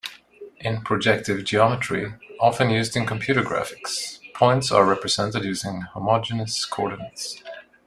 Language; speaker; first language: English; non-native, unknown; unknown